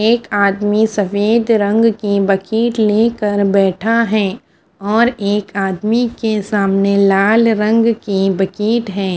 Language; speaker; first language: Hindi; non-native, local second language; Punjabi